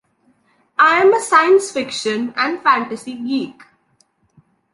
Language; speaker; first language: English; non-native, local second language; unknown